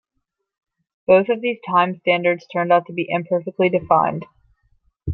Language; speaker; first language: English; native; English